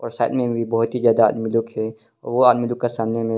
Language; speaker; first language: Hindi; early bilingual, other home language; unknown